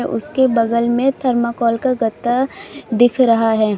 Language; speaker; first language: Hindi; native; Hindi